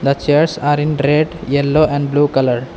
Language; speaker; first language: English; non-native, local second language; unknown